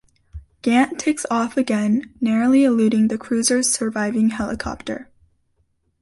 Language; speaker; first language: English; native; English